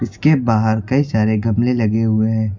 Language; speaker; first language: Hindi; native; Hindi